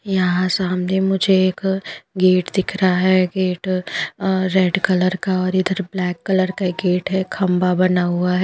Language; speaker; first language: Hindi; non-native, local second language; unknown